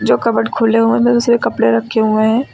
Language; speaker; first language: Hindi; native; Hindi